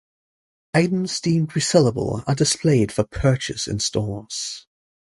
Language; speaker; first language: English; native; English